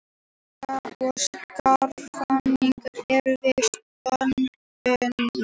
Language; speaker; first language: Icelandic; native; Icelandic